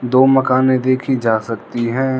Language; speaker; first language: Hindi; non-native, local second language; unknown